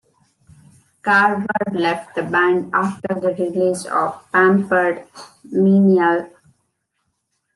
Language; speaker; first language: English; non-native, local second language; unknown